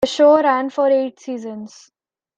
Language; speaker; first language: English; non-native, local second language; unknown